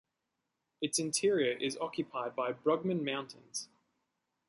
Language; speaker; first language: English; native; English